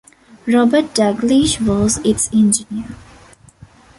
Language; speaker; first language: English; non-native, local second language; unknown